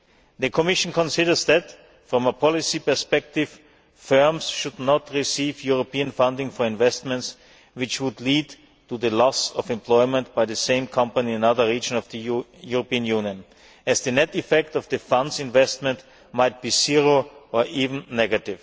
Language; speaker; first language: English; non-native, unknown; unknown